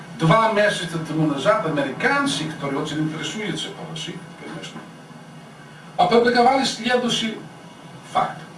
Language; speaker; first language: Russian; non-native, fluent; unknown